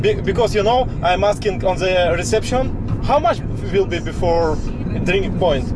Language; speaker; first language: English; non-native, learner; Russian